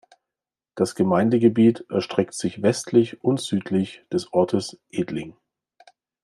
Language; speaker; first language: German; native; German